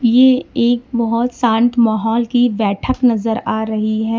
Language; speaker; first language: Hindi; native; Hindi